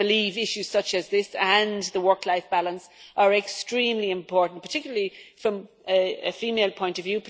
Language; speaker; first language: English; native; English